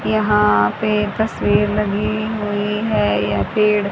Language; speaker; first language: Hindi; native; Hindi